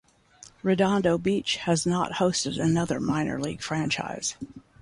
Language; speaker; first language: English; native; English